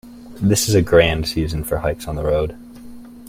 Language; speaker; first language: English; native; English